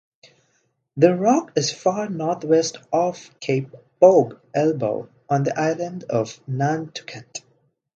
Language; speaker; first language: English; non-native, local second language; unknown